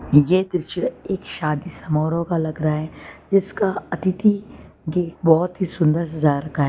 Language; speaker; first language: Hindi; non-native, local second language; Gujarati